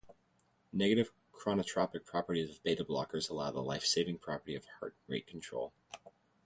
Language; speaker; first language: English; native; English